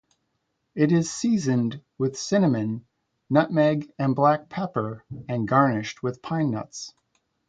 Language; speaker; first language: English; native; English